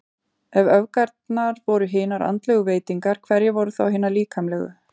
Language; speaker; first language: Icelandic; native; Icelandic